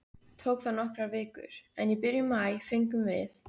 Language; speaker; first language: Icelandic; native; Icelandic